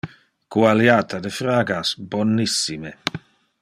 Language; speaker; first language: Interlingua; non-native, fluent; Dutch